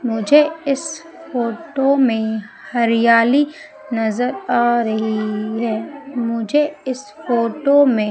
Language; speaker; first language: Hindi; native; Hindi